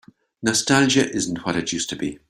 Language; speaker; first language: English; native; English